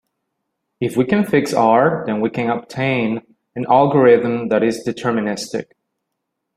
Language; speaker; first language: English; non-native, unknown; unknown